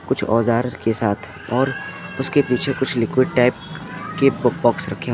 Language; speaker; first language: Hindi; native; Hindi